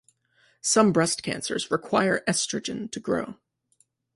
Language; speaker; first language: English; native; English